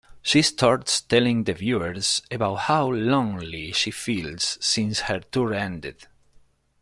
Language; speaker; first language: English; non-native, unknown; Spanish